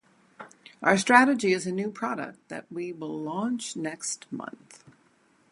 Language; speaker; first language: English; native; English